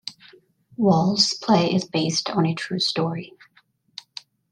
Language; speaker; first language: English; native; English